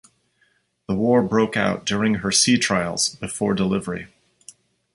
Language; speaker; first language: English; native; English